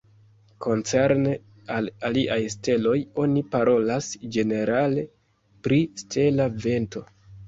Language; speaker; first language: Esperanto; non-native, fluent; Kinyarwanda